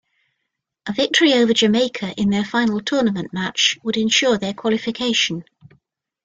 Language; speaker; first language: English; native; English